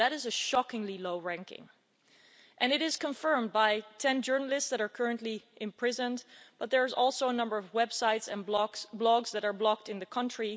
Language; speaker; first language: English; non-native, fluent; Dutch